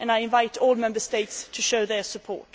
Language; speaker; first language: English; non-native, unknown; Swedish